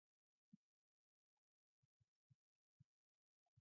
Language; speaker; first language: English; non-native, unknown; Mongolian